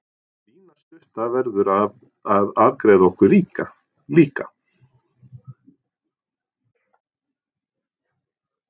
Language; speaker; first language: Icelandic; non-native, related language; Norwegian